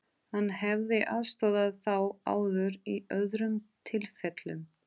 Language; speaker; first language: Icelandic; non-native, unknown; Portuguese